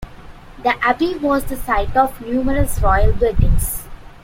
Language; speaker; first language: English; non-native, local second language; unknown